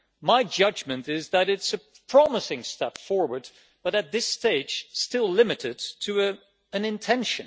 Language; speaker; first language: English; non-native, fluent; Dutch